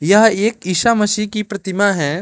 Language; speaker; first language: Hindi; non-native, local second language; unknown